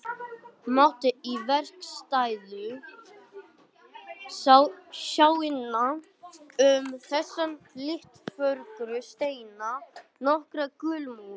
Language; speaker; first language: Icelandic; native; Icelandic